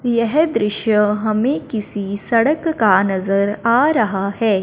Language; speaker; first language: Hindi; non-native, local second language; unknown